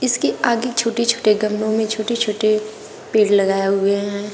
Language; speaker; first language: Hindi; native; Hindi